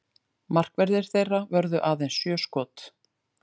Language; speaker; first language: Icelandic; native; Icelandic